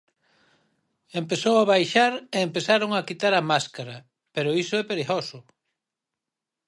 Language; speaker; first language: Galician; native; Galician